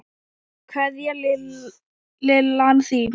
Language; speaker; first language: Icelandic; non-native, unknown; Thai